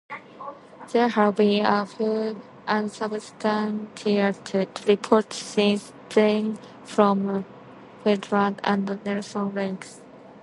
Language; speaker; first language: English; non-native, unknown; Japanese